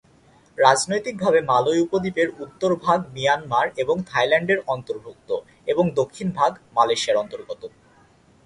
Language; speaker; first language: Bangla; native; Bangla